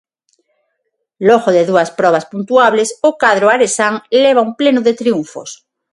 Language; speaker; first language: Galician; non-native, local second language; Spanish